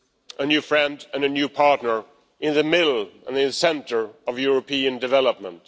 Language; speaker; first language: English; non-native, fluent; Swedish